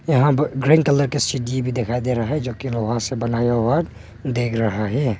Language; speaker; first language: Hindi; non-native, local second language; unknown